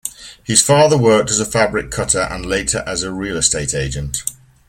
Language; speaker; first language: English; native; English